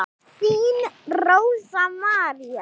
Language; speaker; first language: Icelandic; non-native, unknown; English